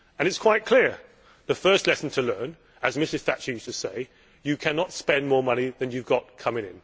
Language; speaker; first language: English; native; English